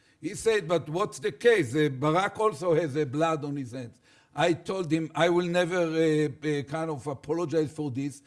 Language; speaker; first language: English; non-native, fluent; Hebrew